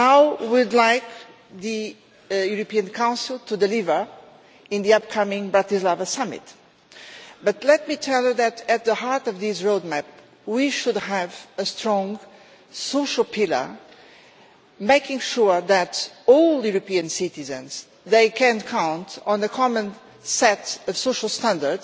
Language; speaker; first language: English; non-native, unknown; Portuguese